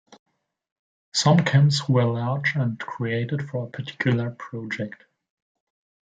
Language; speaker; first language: English; non-native, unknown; German